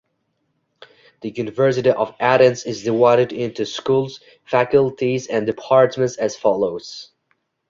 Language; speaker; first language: English; non-native, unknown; Uzbek